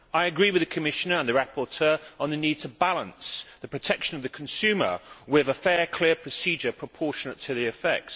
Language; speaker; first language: English; native; English